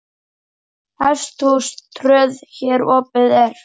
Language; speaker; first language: Icelandic; native; Icelandic